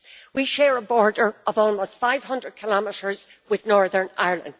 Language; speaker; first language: English; native; English